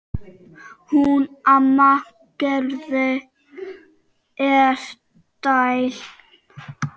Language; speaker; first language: Icelandic; non-native, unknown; Czech